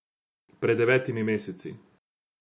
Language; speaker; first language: Slovenian; non-native, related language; Croatian